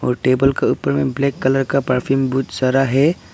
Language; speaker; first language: Hindi; non-native, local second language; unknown